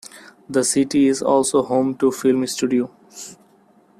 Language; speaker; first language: English; non-native, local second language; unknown